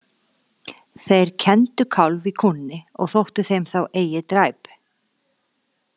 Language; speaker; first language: Icelandic; native; Icelandic